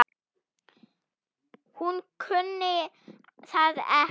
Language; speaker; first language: Icelandic; non-native, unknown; German